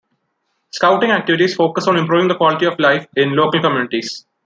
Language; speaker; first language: English; non-native, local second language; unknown